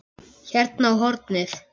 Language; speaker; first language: Icelandic; native; Icelandic